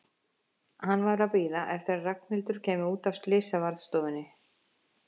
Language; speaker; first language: Icelandic; native; Icelandic